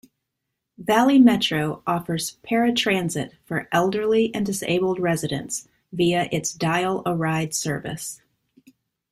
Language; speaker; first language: English; native; English